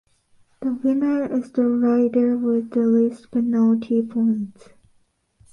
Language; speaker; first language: English; non-native, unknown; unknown